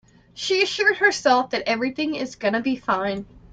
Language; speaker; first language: English; native; English